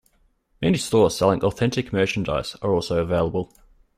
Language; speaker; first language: English; native; English